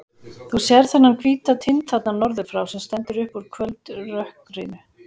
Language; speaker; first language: Icelandic; native; Icelandic